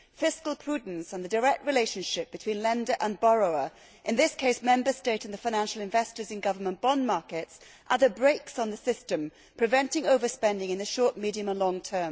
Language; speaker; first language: English; native; English